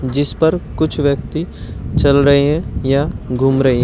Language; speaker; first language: Hindi; native; Hindi